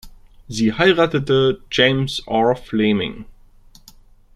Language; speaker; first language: German; native; German